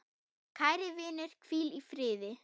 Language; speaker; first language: Icelandic; non-native, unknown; German